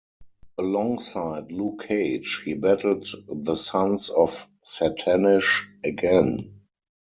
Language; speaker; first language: English; non-native, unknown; German